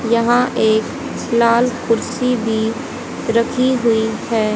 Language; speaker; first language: Hindi; native; Hindi